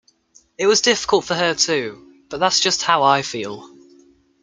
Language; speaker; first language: English; native; English